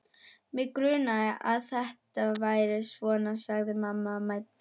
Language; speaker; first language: Icelandic; non-native, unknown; German